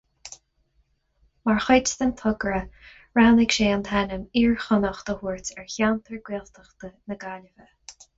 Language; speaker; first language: Irish; non-native, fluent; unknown